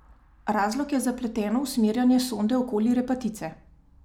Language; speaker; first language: Slovenian; native; Slovenian